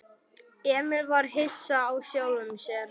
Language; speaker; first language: Icelandic; non-native, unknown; German